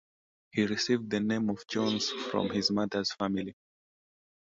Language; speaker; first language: English; non-native, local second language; Swahili